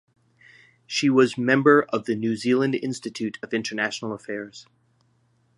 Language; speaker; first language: English; native; English